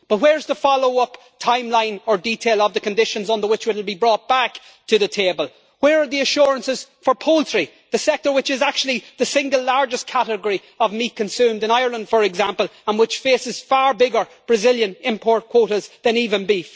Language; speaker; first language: English; native; English